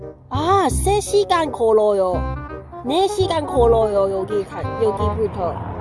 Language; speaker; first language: Korean; non-native, learner; English